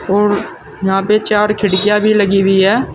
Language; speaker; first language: Hindi; native; Hindi